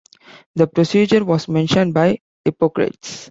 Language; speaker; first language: English; non-native, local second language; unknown